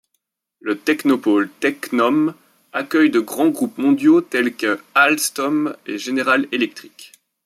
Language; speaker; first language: French; native; French